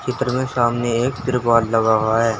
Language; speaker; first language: Hindi; native; Hindi